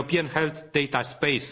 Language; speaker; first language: English; non-native, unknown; Romanian